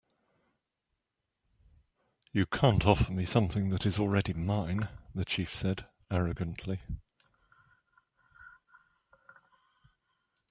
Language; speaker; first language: English; native; English